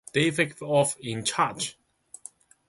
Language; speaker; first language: English; non-native, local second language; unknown